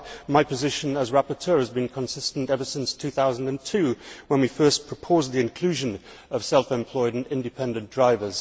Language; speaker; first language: English; native; English